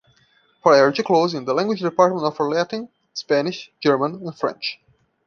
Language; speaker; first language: English; non-native, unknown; Portuguese